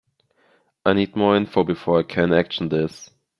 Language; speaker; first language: English; non-native, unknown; German